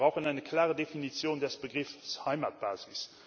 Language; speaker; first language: German; non-native, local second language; Luxembourgish